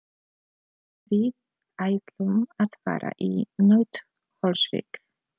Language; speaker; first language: Icelandic; non-native, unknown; Polish